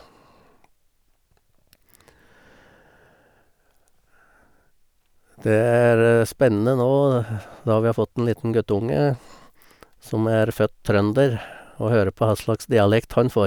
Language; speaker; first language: Norwegian; native; Norwegian